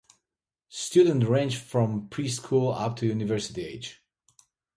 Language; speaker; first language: English; native; English